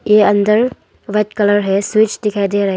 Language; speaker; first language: Hindi; non-native, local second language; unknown